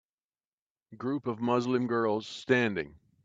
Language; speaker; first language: English; native; English